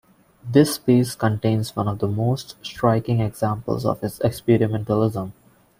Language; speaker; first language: English; non-native, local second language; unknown